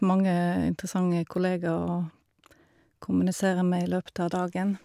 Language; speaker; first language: Norwegian; native; Norwegian